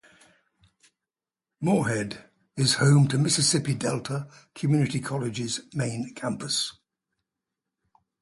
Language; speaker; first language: English; native; English